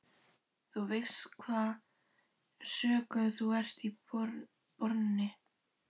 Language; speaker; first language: Icelandic; native; Icelandic